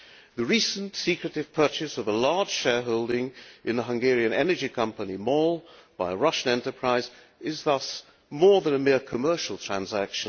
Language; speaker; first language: English; non-native, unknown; Hungarian